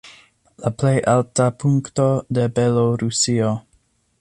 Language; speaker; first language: Esperanto; non-native, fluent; English